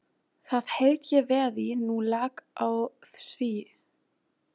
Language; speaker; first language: Icelandic; non-native, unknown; German